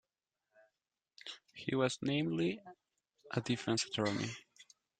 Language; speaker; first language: English; non-native, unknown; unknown